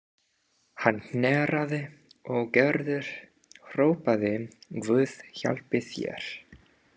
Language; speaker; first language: Icelandic; non-native, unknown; English